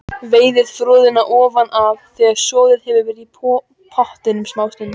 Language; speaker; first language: Icelandic; native; Icelandic